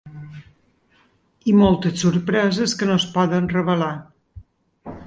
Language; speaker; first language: Catalan; native; Catalan